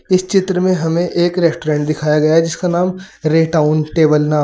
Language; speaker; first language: Hindi; native; Hindi